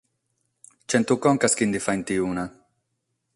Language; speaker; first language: Sardinian; non-native, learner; Catalan